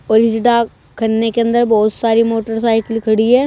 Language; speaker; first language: Hindi; native; Hindi